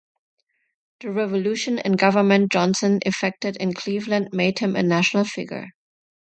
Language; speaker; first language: English; non-native, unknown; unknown